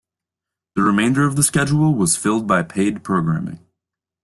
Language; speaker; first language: English; native; English